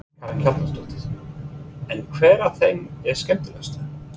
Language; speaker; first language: Icelandic; non-native, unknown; English